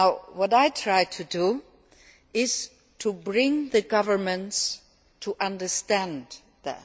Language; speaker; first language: English; non-native, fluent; Luxembourgish